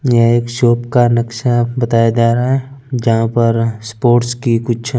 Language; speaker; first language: Hindi; non-native, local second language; Punjabi